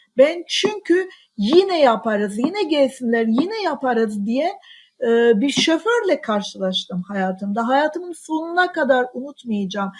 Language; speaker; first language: Turkish; non-native, local second language; Armenian